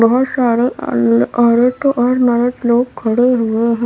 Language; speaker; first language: Hindi; native; Hindi